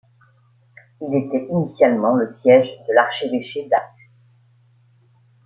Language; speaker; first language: French; native; French